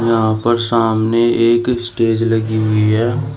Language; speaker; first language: Hindi; native; Hindi